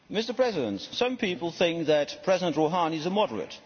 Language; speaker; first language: English; non-native, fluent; Dutch